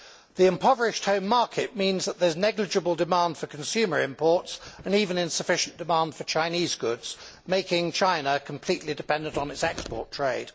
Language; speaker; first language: English; native; English